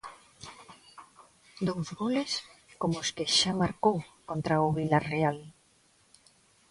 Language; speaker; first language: Galician; non-native, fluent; Spanish